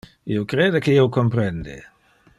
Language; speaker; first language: Interlingua; non-native, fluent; Dutch